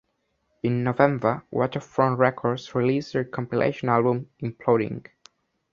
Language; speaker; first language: English; non-native, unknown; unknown